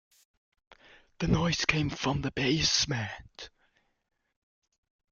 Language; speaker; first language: English; native; English